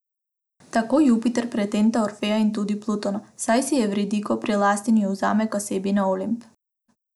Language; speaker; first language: Slovenian; non-native, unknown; Macedonian